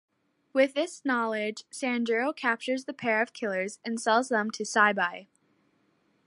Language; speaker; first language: English; native; English